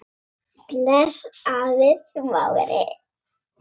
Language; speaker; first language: Icelandic; native; Icelandic